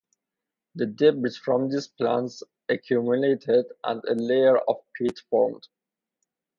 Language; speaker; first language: English; non-native, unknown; Persian